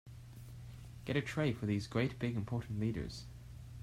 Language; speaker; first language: English; native; English